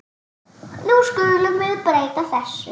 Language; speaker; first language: Icelandic; native; Icelandic